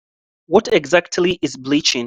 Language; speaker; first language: English; non-native, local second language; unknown